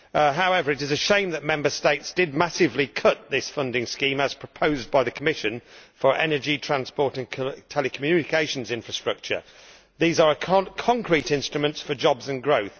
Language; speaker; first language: English; native; English